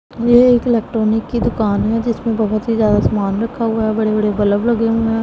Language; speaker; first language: Hindi; non-native, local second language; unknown